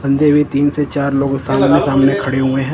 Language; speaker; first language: Hindi; non-native, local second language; Punjabi